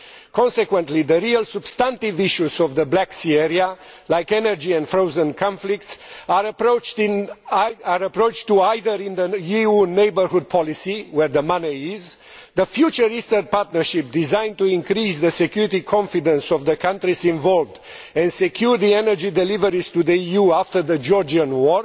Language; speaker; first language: English; non-native, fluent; Romanian